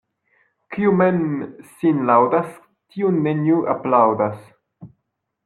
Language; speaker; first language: Esperanto; non-native, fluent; French